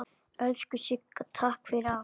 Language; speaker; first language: Icelandic; native; Icelandic